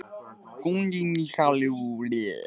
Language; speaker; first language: Icelandic; non-native, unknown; Kurdish